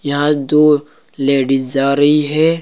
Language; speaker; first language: Hindi; native; Hindi